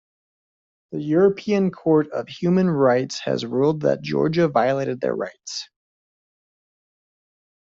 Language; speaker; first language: English; native; English